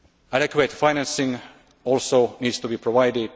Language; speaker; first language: English; non-native, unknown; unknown